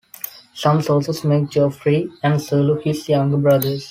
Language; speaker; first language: English; non-native, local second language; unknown